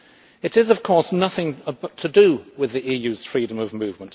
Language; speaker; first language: English; native; English